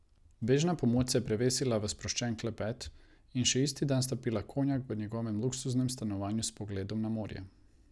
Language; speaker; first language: Slovenian; non-native, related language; Croatian